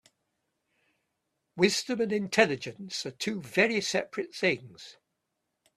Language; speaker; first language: English; native; English